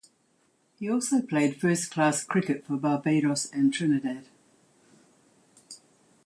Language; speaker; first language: English; native; English